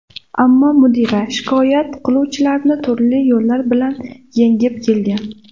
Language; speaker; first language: Uzbek; native; Uzbek